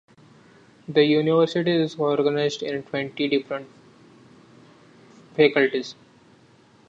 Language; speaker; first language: English; non-native, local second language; Marathi